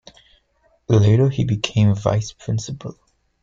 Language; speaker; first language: English; native; English